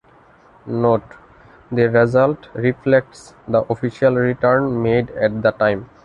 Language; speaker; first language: English; non-native, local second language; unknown